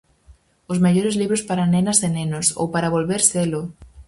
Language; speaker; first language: Galician; native; Galician